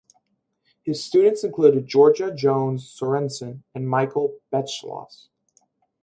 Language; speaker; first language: English; native; English